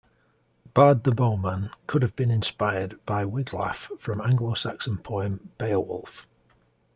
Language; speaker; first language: English; native; English